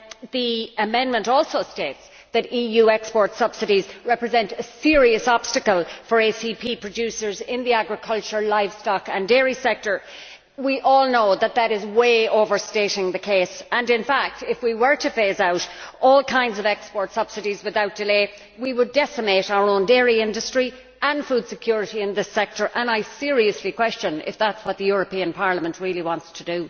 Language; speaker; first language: English; native; English